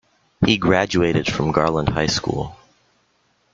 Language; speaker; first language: English; native; English